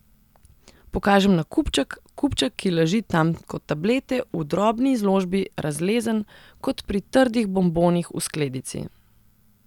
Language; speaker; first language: Slovenian; non-native, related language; Serbian